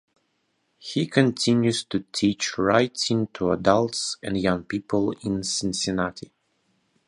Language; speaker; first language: English; non-native, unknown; Russian